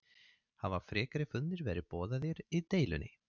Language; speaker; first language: Icelandic; non-native, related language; Swedish